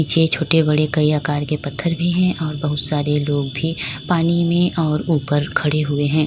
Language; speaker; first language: Hindi; native; Hindi